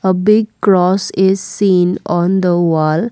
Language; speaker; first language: English; non-native, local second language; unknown